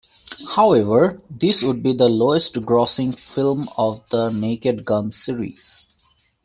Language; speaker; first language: English; native; English